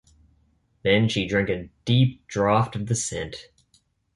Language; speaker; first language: English; native; English